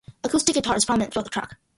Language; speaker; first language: English; early bilingual, other home language; Malayalam